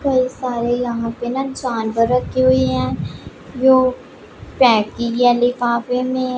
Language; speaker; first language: Hindi; non-native, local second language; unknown